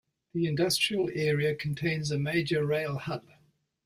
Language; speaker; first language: English; native; English